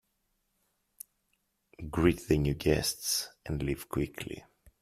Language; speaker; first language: English; native; English